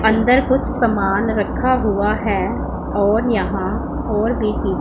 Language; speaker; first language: Hindi; non-native, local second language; Punjabi